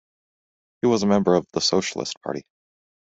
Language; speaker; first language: English; native; English